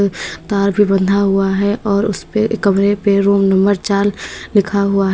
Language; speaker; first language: Hindi; native; Hindi